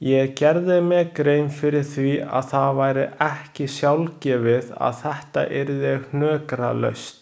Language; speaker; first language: Icelandic; non-native, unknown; Chinese